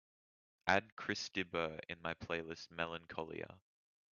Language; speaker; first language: English; native; English